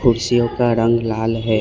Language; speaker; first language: Hindi; non-native, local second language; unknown